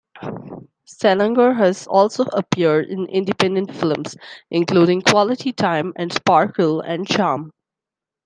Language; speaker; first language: English; non-native, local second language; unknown